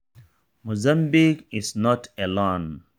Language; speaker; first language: English; non-native, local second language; Hausa